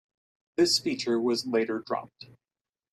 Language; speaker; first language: English; native; English